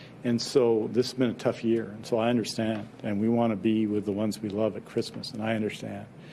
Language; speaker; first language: English; native; English